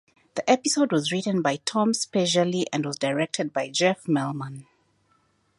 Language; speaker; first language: English; non-native, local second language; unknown